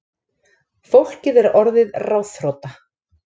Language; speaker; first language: Icelandic; native; Icelandic